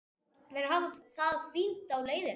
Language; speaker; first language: Icelandic; non-native, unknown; Spanish